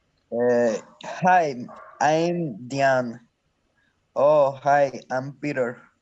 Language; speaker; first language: English; non-native, learner; Spanish